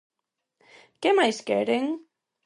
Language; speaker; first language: Galician; non-native, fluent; Spanish